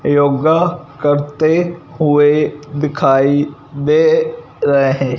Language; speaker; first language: Hindi; non-native, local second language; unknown